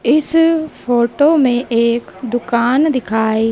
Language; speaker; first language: Hindi; native; Hindi